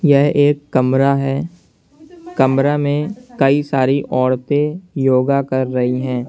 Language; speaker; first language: Hindi; non-native, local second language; Punjabi